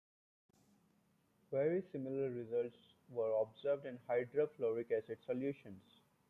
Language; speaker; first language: English; non-native, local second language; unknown